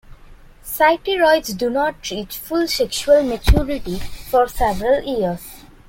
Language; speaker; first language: English; non-native, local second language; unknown